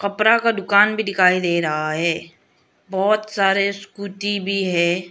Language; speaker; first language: Hindi; non-native, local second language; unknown